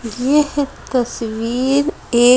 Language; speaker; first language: Hindi; native; Hindi